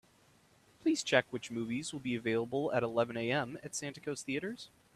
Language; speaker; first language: English; native; English